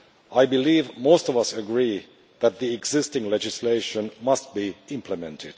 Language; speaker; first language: English; non-native, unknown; Finnish